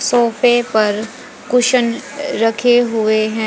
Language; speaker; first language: Hindi; native; Hindi